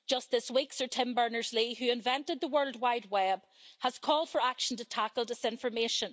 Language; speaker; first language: English; native; English